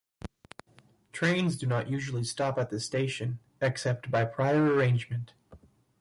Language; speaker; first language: English; native; English